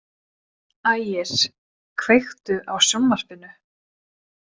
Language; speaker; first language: Icelandic; non-native, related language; Swedish